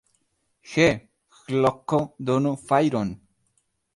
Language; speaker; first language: Esperanto; non-native, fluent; Spanish